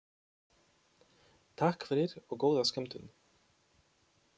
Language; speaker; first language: Icelandic; non-native, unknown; Polish